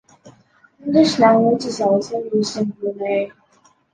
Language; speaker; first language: English; non-native, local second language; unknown